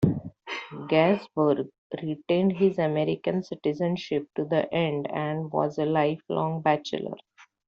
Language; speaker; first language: English; non-native, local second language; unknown